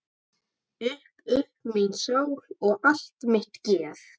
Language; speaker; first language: Icelandic; native; Icelandic